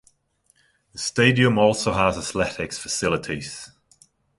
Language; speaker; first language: English; non-native, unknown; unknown